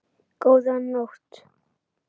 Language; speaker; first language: Icelandic; native; Icelandic